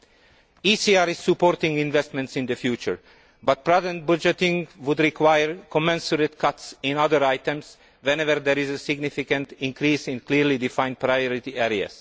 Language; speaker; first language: English; non-native, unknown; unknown